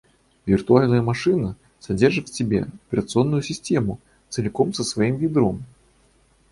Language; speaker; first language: Russian; native; Russian